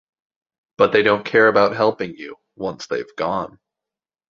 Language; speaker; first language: English; native; English